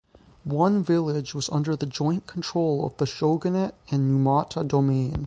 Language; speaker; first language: English; native; English